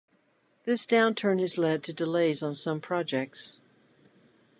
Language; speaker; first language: English; native; English